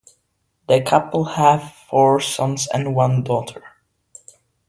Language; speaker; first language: English; non-native, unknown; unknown